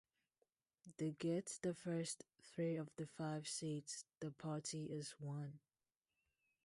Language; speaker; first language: English; non-native, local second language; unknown